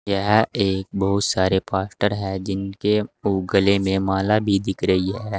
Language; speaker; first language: Hindi; native; Hindi